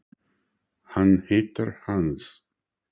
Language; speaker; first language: Icelandic; non-native, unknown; English